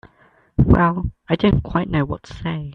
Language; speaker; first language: English; native; English